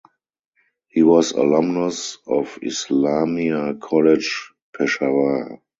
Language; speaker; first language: English; non-native, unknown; German